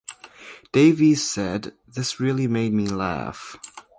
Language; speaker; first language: English; native; English